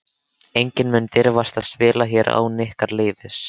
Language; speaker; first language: Icelandic; native; Icelandic